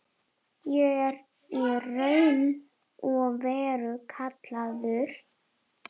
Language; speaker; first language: Icelandic; non-native, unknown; German